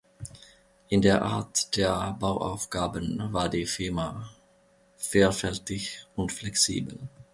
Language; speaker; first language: German; non-native, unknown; Finnish